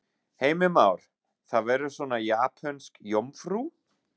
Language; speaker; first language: Icelandic; non-native, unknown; German